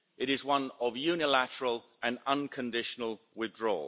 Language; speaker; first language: English; native; English